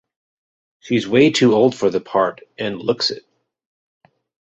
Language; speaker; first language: English; native; English